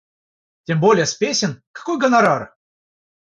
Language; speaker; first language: Russian; non-native, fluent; Georgian